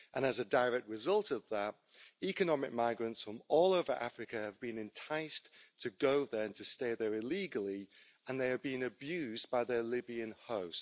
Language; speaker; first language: English; native; English